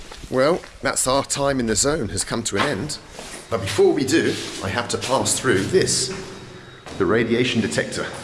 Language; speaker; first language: English; native; English